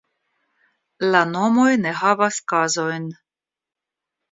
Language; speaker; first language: Esperanto; non-native, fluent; Russian